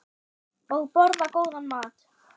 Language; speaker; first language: Icelandic; non-native, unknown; German